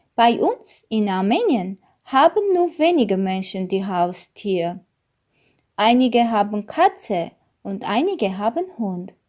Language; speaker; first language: German; non-native, learner; Armenian